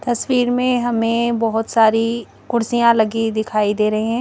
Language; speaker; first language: Hindi; native; Hindi